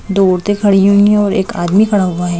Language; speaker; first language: Hindi; native; Hindi